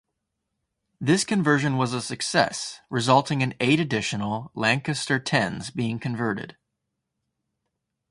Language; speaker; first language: English; native; English